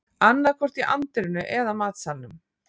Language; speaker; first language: Icelandic; native; Icelandic